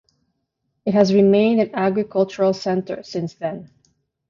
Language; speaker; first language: English; non-native, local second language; Filipino